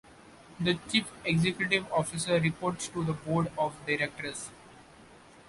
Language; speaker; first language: English; non-native, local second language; Marathi